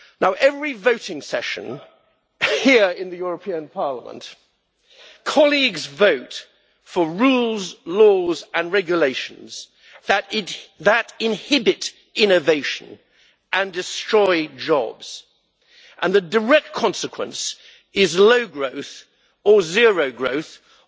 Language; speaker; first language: English; native; English